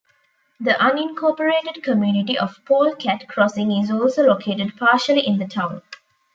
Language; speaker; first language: English; non-native, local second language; Tamil